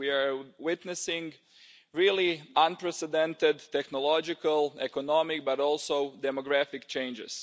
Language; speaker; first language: English; non-native, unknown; Croatian